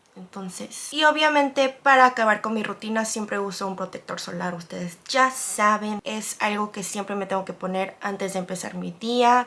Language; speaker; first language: Spanish; non-native, fluent; Korean